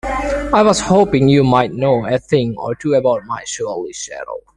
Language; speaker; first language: English; non-native, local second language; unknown